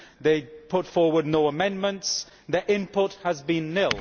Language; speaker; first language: English; native; English